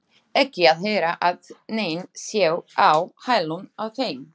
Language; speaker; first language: Icelandic; non-native, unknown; Slovak